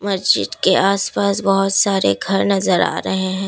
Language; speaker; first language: Hindi; non-native, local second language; Assamese